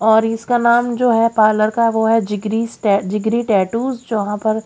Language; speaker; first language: Hindi; native; Hindi